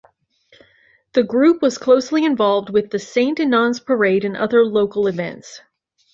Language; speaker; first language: English; native; English